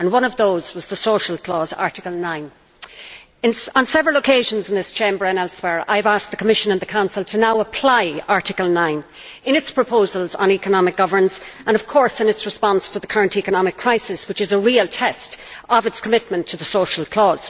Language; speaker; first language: English; native; English